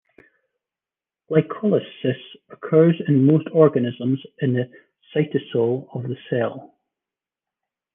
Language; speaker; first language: English; native; English